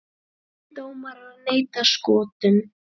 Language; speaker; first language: Icelandic; native; Icelandic